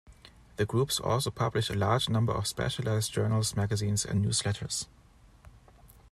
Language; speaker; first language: English; non-native, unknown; German